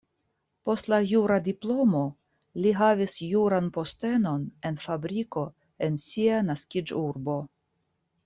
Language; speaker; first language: Esperanto; non-native, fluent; Russian